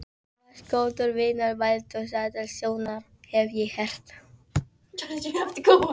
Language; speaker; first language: Icelandic; non-native, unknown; Filipino